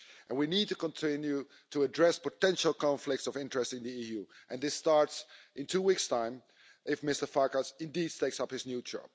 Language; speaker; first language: English; non-native, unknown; Dutch